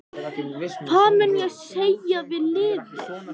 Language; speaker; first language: Icelandic; native; Icelandic